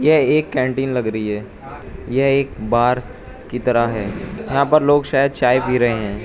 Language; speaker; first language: Hindi; non-native, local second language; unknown